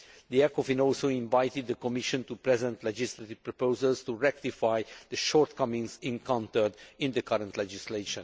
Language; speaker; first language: English; non-native, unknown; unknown